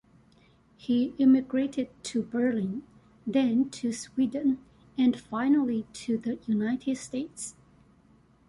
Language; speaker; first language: English; non-native, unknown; Chinese